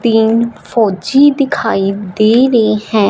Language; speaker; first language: Hindi; non-native, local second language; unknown